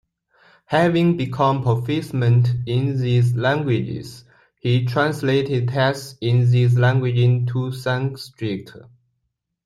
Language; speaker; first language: English; non-native, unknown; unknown